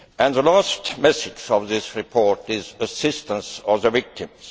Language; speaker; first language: English; non-native, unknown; Estonian